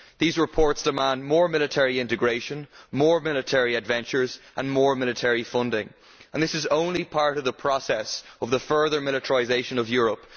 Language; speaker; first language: English; native; English